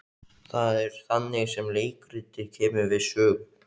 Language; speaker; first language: Icelandic; native; Icelandic